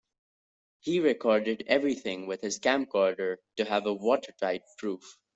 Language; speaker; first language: English; non-native, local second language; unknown